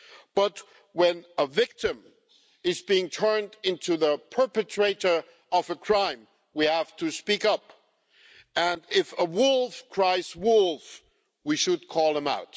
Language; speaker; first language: English; non-native, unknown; German